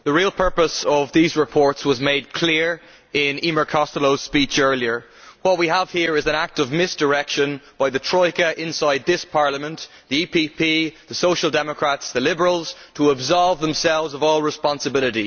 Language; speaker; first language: English; native; English